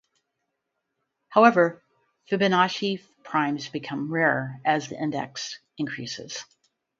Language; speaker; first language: English; native; English